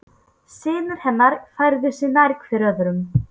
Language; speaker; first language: Icelandic; non-native, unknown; Polish